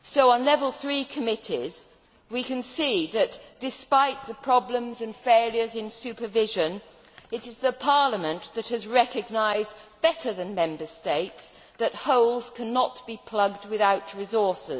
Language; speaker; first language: English; native; English